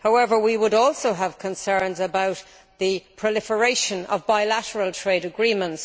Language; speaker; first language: English; native; English